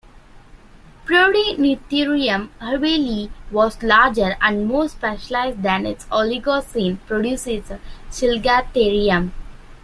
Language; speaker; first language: English; non-native, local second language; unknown